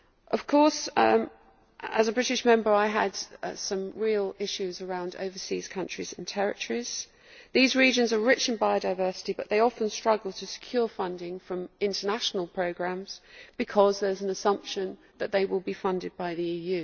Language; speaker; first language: English; native; English